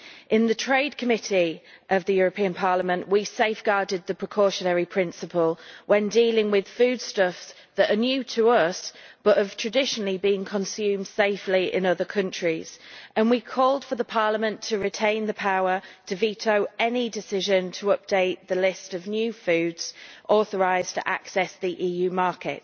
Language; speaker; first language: English; native; English